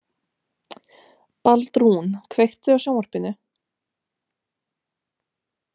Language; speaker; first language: Icelandic; non-native, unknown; Romanian